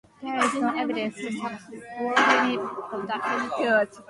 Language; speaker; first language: English; non-native, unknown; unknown